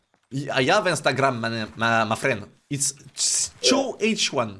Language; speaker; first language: English; non-native, learner; French